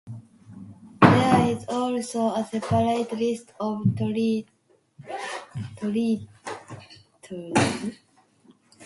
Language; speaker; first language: English; non-native, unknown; Japanese